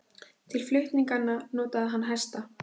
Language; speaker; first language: Icelandic; native; Icelandic